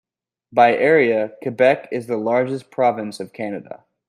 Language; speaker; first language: English; native; English